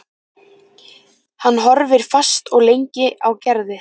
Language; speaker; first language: Icelandic; native; Icelandic